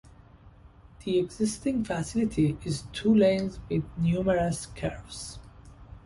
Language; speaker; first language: English; non-native, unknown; Persian